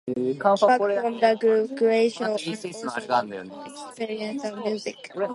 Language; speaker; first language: English; native; English